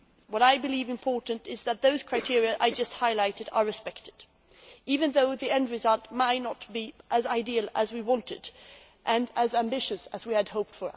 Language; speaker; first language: English; non-native, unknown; Swedish